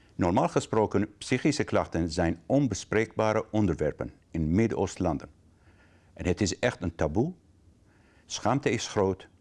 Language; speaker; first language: Dutch; non-native, fluent; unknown